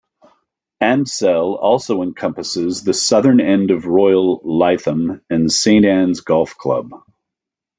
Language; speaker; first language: English; native; English